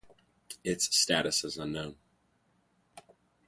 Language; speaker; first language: English; native; English